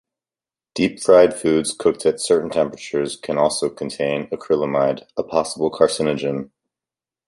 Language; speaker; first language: English; native; English